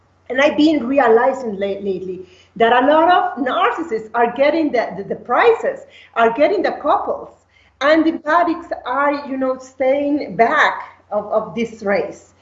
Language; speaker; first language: English; non-native, fluent; Spanish